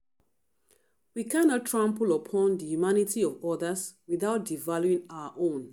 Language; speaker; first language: English; non-native, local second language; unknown